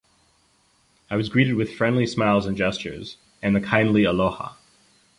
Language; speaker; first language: English; native; English